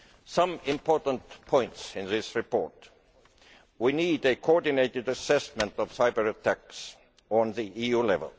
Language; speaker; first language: English; non-native, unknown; Estonian